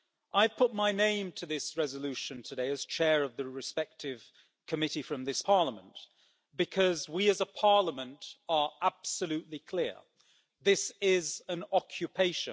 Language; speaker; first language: English; native; English